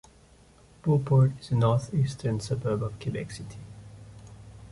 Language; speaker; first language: English; non-native, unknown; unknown